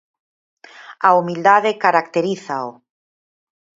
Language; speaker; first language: Galician; native; Galician